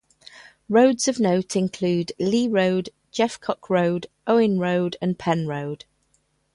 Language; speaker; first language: English; native; English